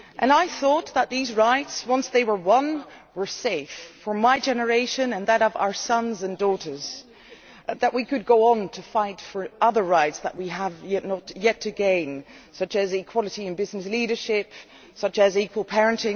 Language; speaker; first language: English; non-native, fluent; Dutch